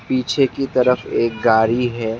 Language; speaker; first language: Hindi; non-native, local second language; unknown